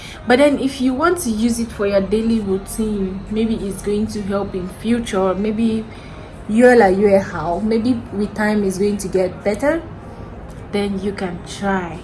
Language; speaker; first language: English; non-native, local second language; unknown